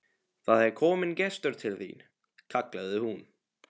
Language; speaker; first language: Icelandic; non-native, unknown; Polish